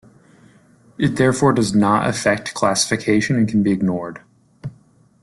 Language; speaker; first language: English; native; English